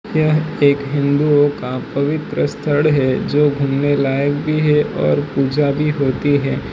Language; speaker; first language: Hindi; non-native, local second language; Gujarati